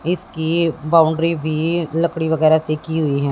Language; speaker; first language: Hindi; native; Hindi